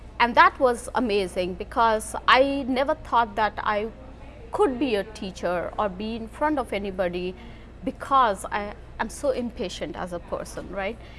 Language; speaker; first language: English; non-native, local second language; Hindi